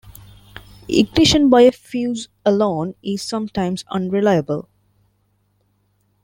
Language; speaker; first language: English; non-native, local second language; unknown